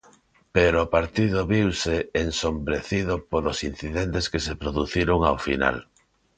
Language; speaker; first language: Galician; non-native, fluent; Spanish